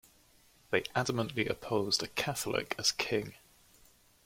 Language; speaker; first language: English; native; English